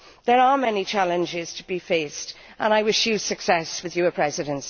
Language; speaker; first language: English; native; English